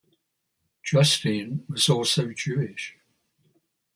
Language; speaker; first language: English; native; English